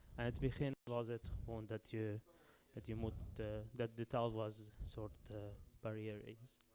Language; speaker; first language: Dutch; non-native, fluent; Arabic